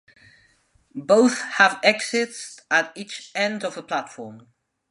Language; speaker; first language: English; non-native, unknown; Spanish